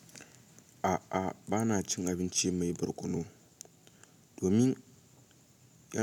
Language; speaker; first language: Hausa; native; Hausa